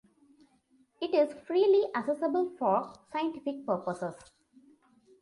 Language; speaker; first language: English; non-native, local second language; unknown